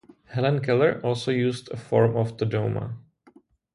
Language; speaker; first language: English; non-native, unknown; Czech